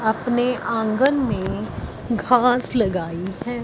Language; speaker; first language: Hindi; non-native, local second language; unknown